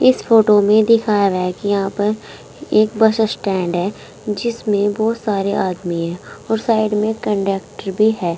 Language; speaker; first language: Hindi; native; Hindi